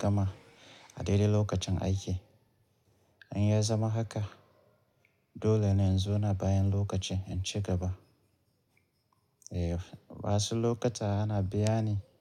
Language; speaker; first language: Hausa; native; Hausa